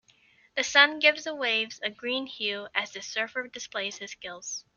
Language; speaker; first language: English; native; English